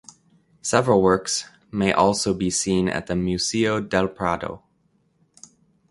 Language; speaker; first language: English; native; English